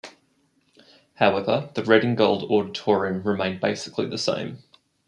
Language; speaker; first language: English; native; English